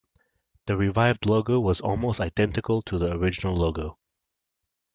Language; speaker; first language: English; native; English